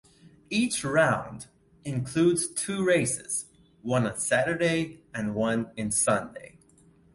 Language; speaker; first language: English; non-native, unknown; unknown